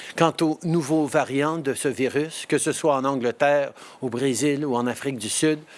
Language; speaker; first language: French; early bilingual, heritage; French